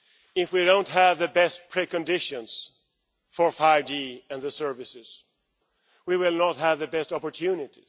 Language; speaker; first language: English; non-native, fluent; Swedish